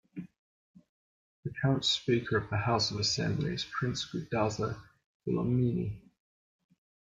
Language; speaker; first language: English; native; English